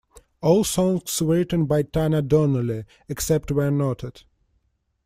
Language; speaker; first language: English; non-native, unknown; Russian